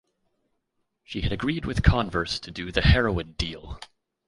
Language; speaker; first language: English; native; English